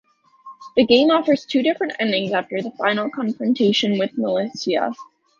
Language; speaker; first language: English; native; English